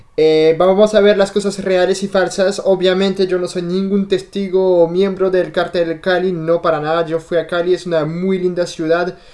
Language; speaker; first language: Spanish; non-native, fluent; French